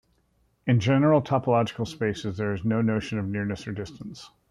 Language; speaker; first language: English; native; English